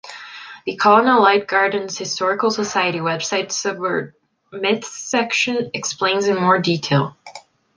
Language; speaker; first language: English; non-native, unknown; Portuguese